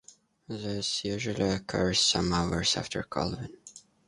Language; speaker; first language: English; native; English